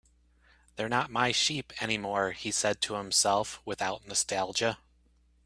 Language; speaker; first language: English; native; English